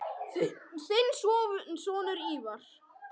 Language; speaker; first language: Icelandic; non-native, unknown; Polish